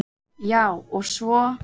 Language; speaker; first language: Icelandic; native; Icelandic